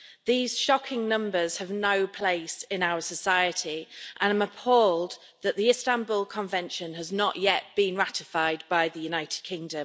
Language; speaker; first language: English; native; English